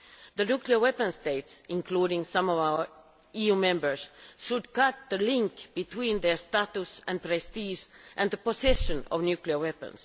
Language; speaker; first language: English; non-native, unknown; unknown